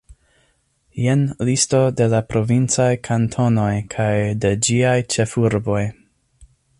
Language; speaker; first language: Esperanto; non-native, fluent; English